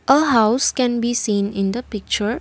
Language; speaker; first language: English; non-native, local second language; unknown